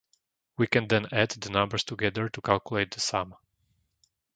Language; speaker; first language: English; non-native, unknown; Slovak